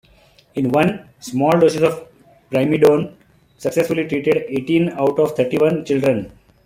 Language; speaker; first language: English; non-native, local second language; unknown